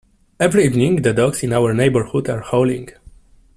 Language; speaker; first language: English; non-native, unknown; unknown